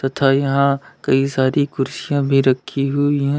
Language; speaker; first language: Hindi; native; Hindi